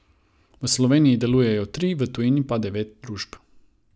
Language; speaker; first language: Slovenian; non-native, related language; Croatian